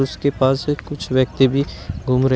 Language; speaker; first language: Hindi; native; Hindi